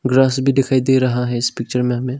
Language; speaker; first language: Hindi; non-native, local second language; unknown